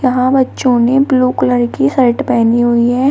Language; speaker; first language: Hindi; native; Hindi